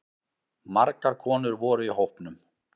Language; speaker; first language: Icelandic; native; Icelandic